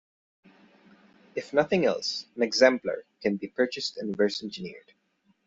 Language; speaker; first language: English; non-native, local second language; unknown